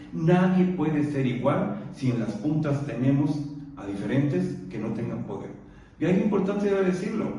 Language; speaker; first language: Spanish; non-native, local second language; Purepecha